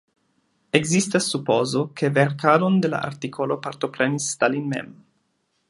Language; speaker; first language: Esperanto; non-native, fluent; German